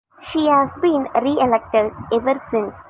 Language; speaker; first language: English; non-native, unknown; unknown